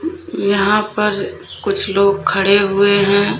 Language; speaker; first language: Hindi; native; Hindi